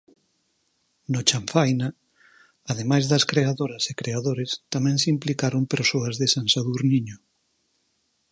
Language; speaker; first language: Galician; native; Galician